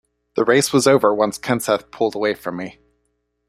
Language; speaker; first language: English; native; English